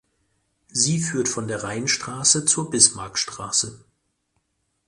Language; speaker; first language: German; native; German